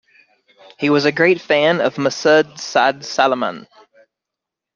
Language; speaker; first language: English; native; English